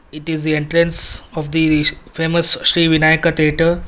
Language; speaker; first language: English; non-native, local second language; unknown